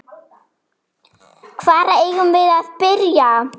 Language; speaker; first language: Icelandic; non-native, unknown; German